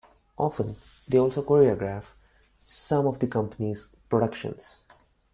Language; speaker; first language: English; non-native, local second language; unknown